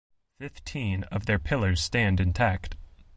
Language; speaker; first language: English; native; English